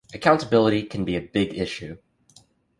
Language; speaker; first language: English; native; English